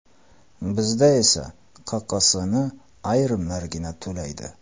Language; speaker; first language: Uzbek; non-native, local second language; Kara-Kalpak